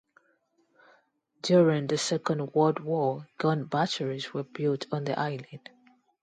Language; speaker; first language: English; non-native, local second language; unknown